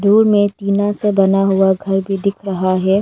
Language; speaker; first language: Hindi; non-native, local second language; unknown